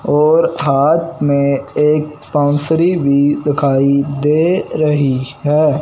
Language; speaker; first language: Hindi; non-native, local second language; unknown